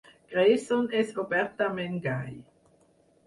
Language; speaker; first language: Catalan; non-native, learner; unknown